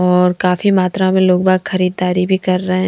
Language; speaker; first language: Hindi; non-native, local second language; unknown